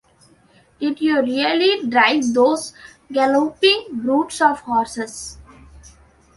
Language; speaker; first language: English; non-native, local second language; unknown